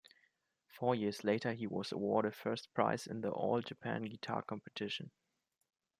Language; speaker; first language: English; non-native, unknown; German